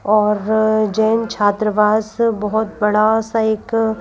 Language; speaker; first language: Hindi; native; Hindi